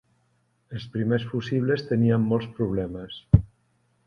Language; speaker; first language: Catalan; non-native, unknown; Spanish